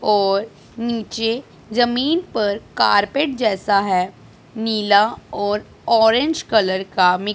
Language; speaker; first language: Hindi; non-native, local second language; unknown